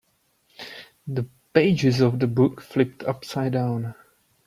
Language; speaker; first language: English; non-native, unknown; Czech